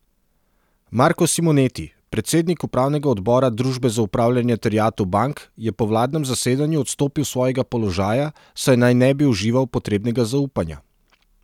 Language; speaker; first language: Slovenian; non-native, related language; Serbian